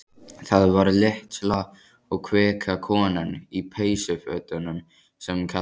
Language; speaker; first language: Icelandic; native; Icelandic